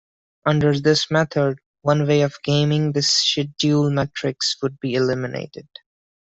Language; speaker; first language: English; non-native, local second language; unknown